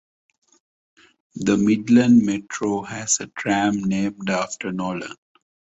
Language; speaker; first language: English; non-native, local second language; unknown